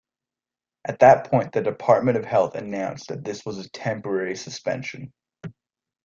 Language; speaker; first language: English; native; English